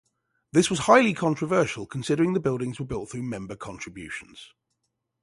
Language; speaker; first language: English; native; English